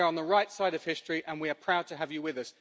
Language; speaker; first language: English; native; English